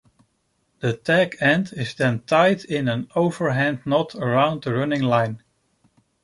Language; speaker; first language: English; non-native, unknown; Dutch